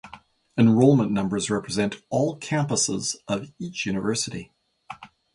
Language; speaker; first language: English; native; English